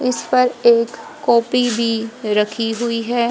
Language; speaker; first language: Hindi; native; Hindi